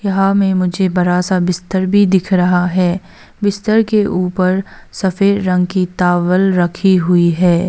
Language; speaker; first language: Hindi; non-native, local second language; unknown